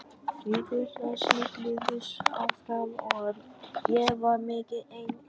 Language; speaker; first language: Icelandic; non-native, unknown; Vietnamese